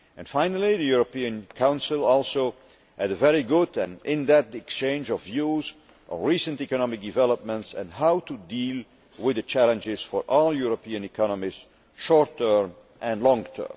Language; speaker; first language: English; non-native, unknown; Dutch